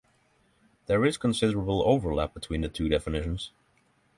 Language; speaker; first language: English; non-native, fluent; Norwegian